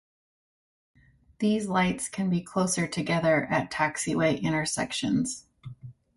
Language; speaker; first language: English; native; English